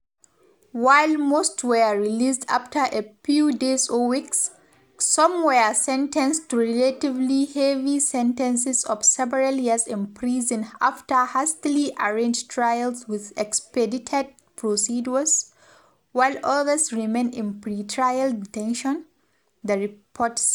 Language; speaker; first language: English; non-native, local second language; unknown